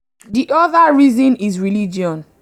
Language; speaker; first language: English; non-native, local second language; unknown